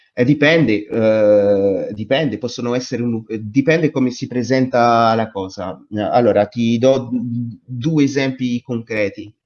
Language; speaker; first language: Italian; non-native, related language; French